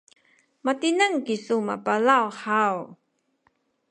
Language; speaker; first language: Sakizaya; non-native, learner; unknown